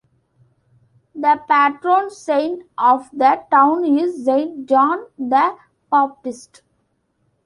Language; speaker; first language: English; non-native, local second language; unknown